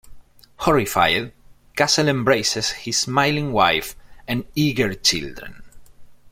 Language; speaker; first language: English; non-native, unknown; Spanish